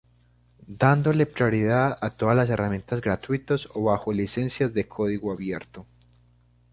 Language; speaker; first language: Spanish; native; Spanish